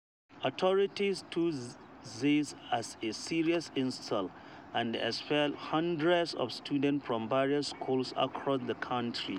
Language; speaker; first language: English; non-native, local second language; Hausa